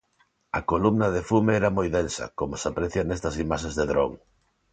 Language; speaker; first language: Galician; non-native, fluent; Spanish